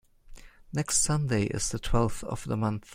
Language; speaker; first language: English; non-native, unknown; German